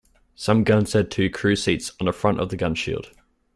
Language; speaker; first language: English; native; English